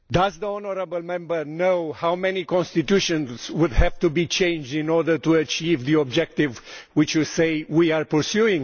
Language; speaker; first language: English; non-native, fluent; Romanian